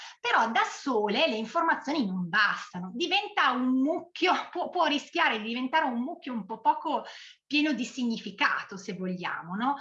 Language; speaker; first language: Italian; native; Italian